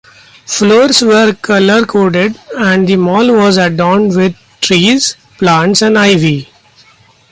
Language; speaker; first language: English; non-native, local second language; Marathi